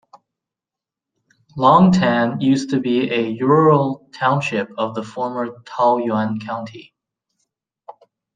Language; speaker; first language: English; native; English